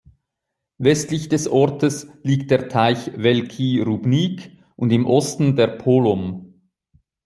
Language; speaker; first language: German; native; German